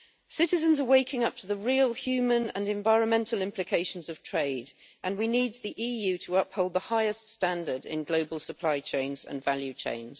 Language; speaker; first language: English; native; English